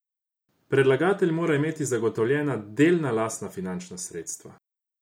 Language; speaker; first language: Slovenian; non-native, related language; Croatian